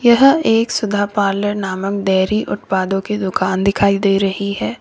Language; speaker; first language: Hindi; native; Hindi